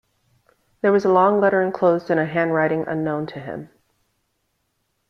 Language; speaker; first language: English; native; English